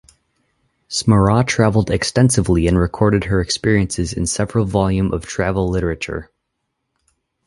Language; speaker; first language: English; native; English